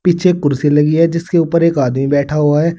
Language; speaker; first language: Hindi; native; Hindi